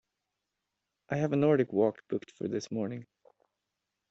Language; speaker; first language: English; non-native, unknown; Swedish